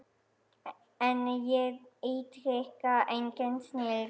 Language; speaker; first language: Icelandic; non-native, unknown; German